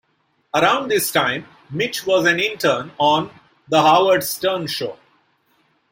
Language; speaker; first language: English; non-native, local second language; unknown